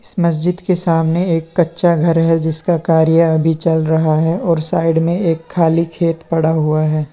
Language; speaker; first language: Hindi; native; Hindi